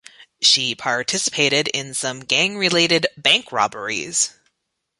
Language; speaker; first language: English; native; English